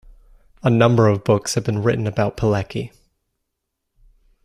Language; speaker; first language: English; native; English